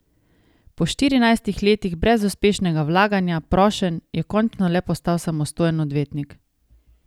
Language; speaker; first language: Slovenian; native; Slovenian